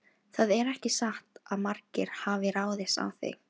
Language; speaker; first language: Icelandic; non-native, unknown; Filipino